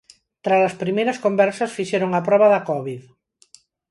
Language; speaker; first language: Galician; non-native, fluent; Spanish